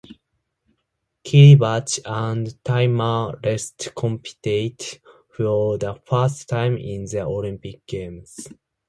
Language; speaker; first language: English; non-native, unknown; Japanese